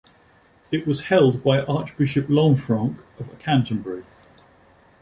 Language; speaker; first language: English; native; English